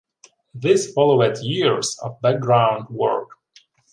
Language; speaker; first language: English; non-native, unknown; Ukrainian